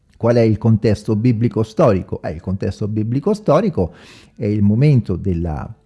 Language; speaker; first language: Italian; non-native, fluent; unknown